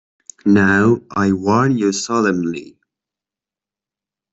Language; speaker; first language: English; non-native, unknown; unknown